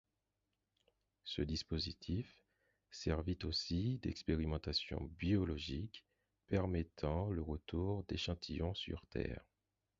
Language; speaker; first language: French; non-native, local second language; Haitian Creole